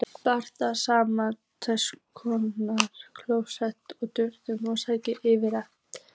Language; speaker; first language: Icelandic; native; Icelandic